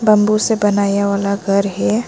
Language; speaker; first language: Hindi; non-native, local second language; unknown